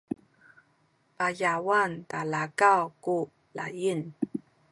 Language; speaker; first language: Sakizaya; native; Sakizaya